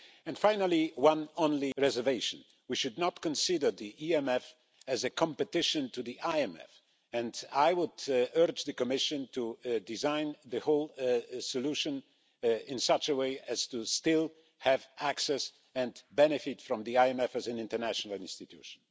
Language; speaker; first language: English; non-native, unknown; Polish